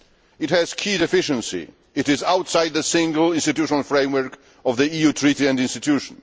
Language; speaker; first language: English; non-native, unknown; Polish